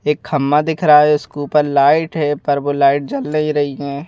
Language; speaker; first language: Hindi; native; Hindi